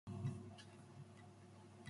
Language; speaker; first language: English; non-native, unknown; Japanese